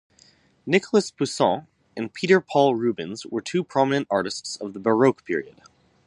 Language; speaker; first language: English; native; English